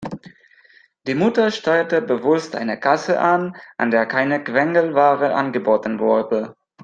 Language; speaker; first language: German; non-native, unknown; Catalan